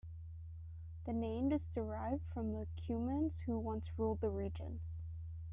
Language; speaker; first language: English; native; English